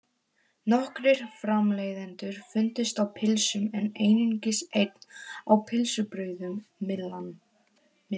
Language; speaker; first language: Icelandic; non-native, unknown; Polish